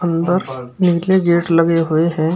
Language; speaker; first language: Hindi; native; Hindi